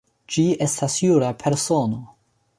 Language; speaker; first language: Esperanto; non-native, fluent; Chinese